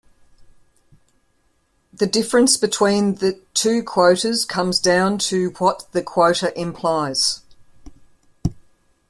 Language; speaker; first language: English; native; English